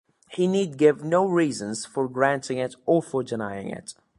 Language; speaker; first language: English; native; English